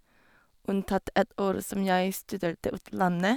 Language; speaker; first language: Norwegian; non-native, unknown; Korean